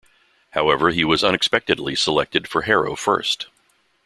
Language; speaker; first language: English; native; English